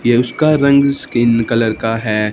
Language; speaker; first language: Hindi; non-native, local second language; Punjabi